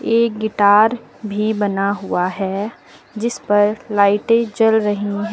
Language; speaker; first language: Hindi; native; Hindi